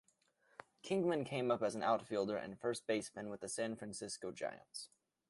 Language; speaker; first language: English; native; English